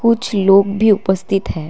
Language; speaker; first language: Hindi; non-native, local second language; Assamese